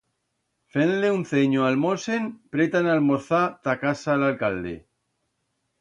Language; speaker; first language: Aragonese; native; Aragonese